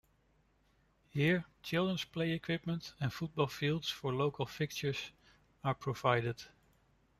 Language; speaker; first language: English; non-native, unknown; Dutch